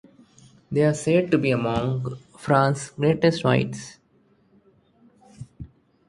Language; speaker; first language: English; non-native, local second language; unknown